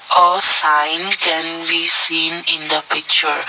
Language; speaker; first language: English; non-native, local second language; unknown